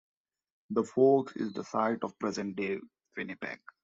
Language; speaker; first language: English; non-native, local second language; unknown